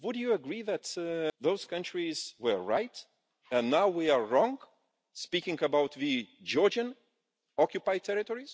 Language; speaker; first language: English; non-native, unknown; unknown